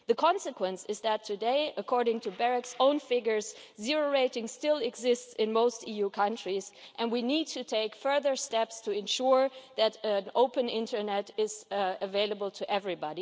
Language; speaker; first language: English; non-native, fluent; German